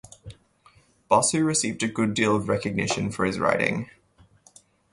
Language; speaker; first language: English; native; English